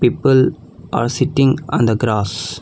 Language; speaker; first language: English; non-native, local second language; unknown